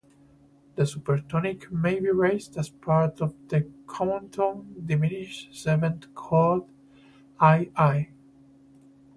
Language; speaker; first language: English; non-native, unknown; Spanish